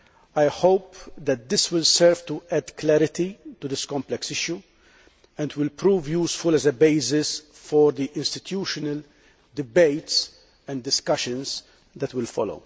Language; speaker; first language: English; non-native, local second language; Maltese